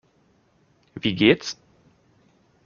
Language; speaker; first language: German; native; German